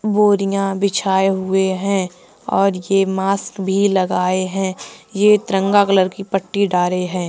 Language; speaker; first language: Hindi; native; Hindi